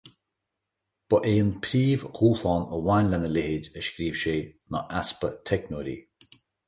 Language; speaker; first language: Irish; native; Irish